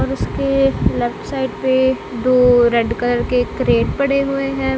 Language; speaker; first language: Hindi; non-native, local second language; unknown